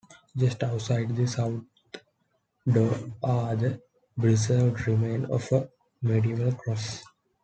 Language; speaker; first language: English; non-native, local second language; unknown